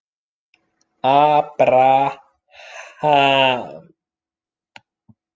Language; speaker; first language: Icelandic; native; Icelandic